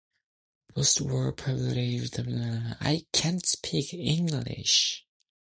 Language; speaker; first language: English; non-native, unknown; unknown